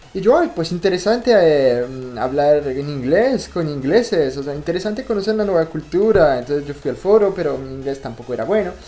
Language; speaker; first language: Spanish; non-native, fluent; French